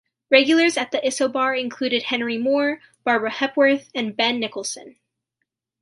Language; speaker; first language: English; native; English